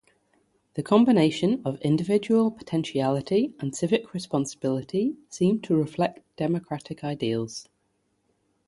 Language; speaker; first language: English; native; English